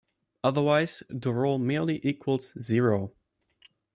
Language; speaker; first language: English; non-native, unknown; German